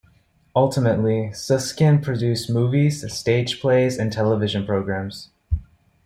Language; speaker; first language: English; native; English